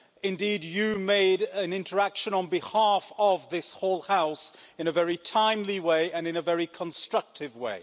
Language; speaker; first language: English; native; English